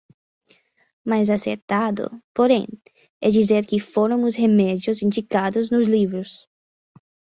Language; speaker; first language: Portuguese; non-native, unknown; English